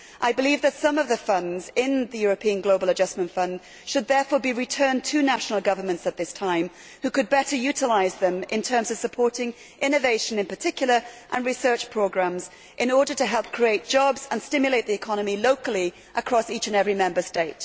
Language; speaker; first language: English; native; English